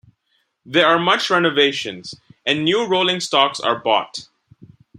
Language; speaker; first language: English; non-native, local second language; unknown